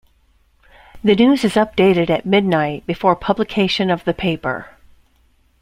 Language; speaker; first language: English; native; English